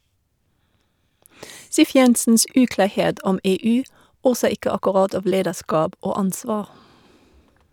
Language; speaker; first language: Norwegian; non-native, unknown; German